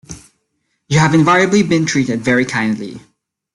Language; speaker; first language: English; non-native, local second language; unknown